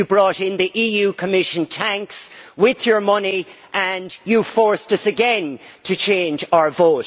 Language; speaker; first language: English; native; English